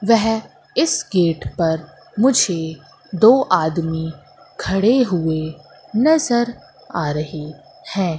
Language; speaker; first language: Hindi; native; Hindi